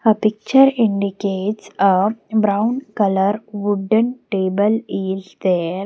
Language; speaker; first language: English; non-native, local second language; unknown